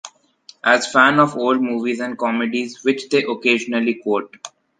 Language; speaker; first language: English; non-native, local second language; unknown